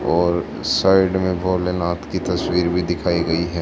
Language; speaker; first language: Hindi; native; Hindi